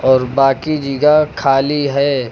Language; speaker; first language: Hindi; native; Hindi